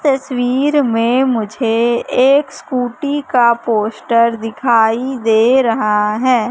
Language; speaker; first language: Hindi; native; Hindi